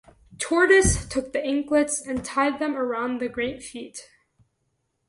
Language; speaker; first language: English; native; English